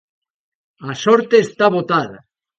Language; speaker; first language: Galician; native; Galician